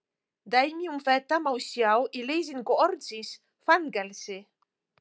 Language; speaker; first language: Icelandic; non-native, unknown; Polish